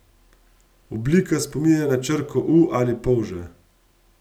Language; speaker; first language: Slovenian; native; Slovenian